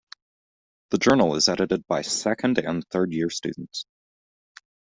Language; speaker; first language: English; native; English